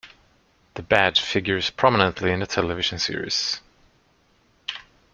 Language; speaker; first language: English; non-native, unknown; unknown